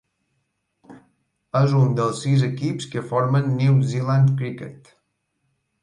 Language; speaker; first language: Catalan; native; Catalan